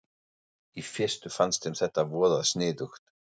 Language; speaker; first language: Icelandic; non-native, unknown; German